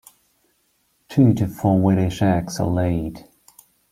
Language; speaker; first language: English; non-native, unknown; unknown